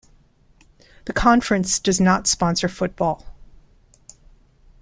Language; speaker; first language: English; non-native, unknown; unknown